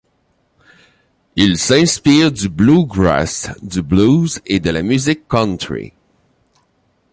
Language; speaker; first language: French; native; French